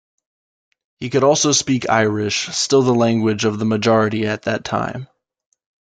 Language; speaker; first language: English; native; English